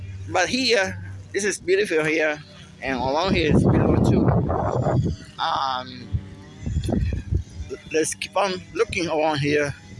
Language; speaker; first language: English; non-native, learner; Spanish